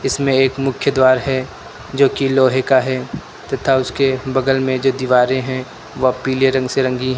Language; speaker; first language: Hindi; native; Hindi